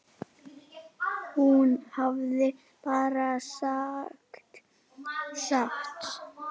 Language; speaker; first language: Icelandic; native; Icelandic